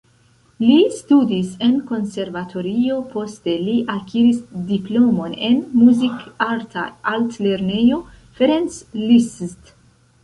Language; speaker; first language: Esperanto; non-native, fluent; Central Kurdish